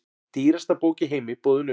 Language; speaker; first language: Icelandic; native; Icelandic